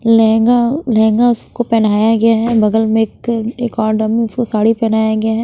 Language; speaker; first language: Hindi; non-native, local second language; Punjabi